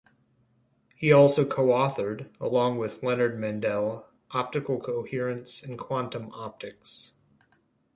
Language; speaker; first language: English; native; English